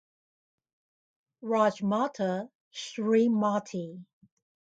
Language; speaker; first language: English; native; English